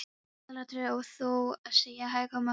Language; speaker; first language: Icelandic; non-native, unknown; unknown